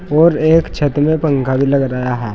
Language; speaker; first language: Hindi; native; Hindi